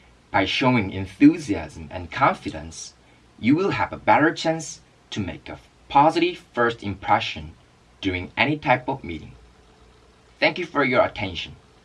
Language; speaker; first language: English; non-native, fluent; Korean